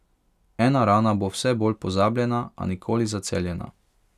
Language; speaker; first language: Slovenian; non-native, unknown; Hungarian